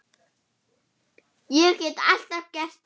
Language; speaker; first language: Icelandic; non-native, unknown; German